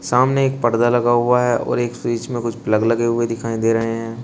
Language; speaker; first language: Hindi; native; Hindi